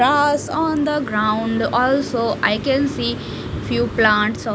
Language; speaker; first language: English; non-native, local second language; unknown